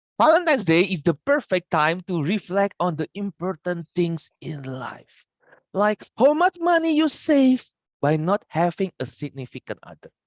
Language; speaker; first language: English; non-native, fluent; Indonesian